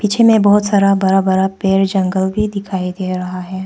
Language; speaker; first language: Hindi; non-native, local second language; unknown